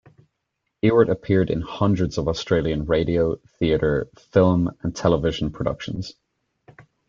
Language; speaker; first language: English; native; English